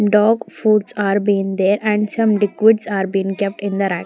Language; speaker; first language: English; non-native, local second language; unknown